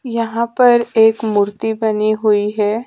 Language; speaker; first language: Hindi; native; Hindi